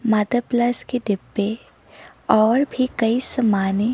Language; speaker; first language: Hindi; non-native, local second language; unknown